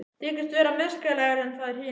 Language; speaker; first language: Icelandic; native; Icelandic